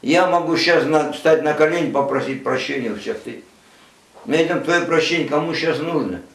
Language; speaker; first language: Russian; non-native, local second language; Kazakh